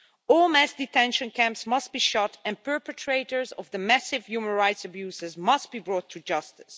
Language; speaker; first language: English; non-native, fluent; Dutch